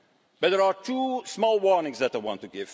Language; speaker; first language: English; non-native, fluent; Dutch